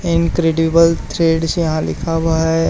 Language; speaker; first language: Hindi; native; Hindi